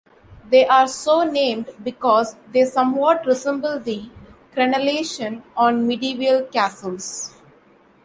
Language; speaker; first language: English; non-native, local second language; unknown